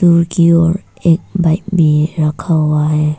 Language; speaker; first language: Hindi; non-native, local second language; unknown